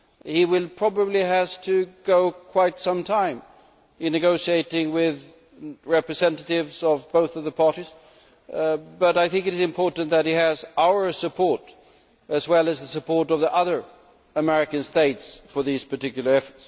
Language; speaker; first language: English; non-native, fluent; Swedish